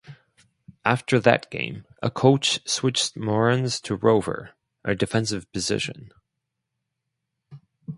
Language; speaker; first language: English; non-native, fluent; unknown